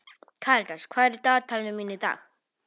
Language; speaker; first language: Icelandic; non-native, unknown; Polish